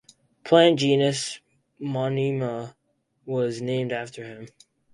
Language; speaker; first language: English; native; English